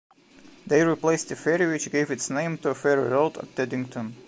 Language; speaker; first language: English; non-native, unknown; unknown